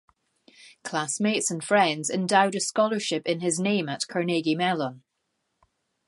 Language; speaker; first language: English; native; English